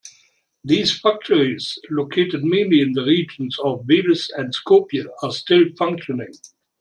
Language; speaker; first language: English; non-native, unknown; German